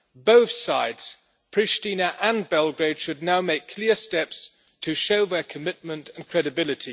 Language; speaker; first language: English; non-native, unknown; German